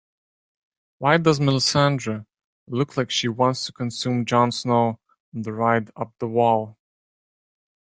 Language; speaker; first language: English; native; English